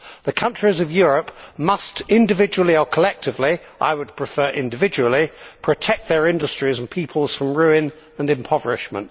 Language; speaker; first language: English; native; English